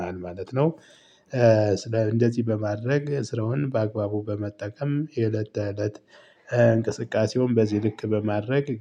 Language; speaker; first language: Amharic; native; Amharic